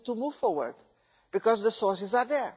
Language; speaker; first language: English; non-native, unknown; Portuguese